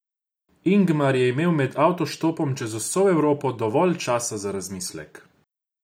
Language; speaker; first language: Slovenian; non-native, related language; Croatian